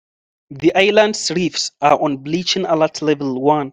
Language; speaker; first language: English; non-native, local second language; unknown